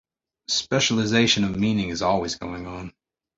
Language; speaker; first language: English; native; English